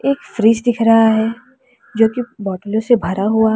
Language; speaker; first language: Hindi; native; Hindi